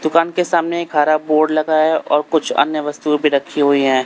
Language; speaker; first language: Hindi; native; Hindi